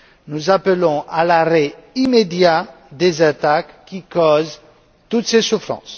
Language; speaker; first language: French; non-native, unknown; Romanian